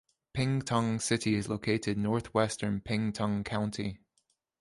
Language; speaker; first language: English; native; English